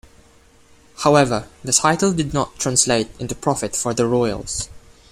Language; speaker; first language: English; non-native, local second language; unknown